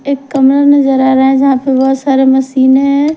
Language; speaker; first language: Hindi; non-native, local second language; Punjabi